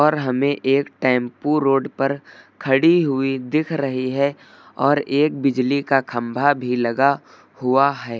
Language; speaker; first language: Hindi; native; Hindi